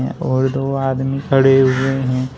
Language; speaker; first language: Hindi; native; Hindi